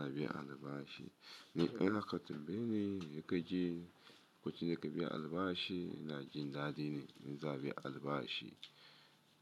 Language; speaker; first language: Hausa; non-native, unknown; Yoruba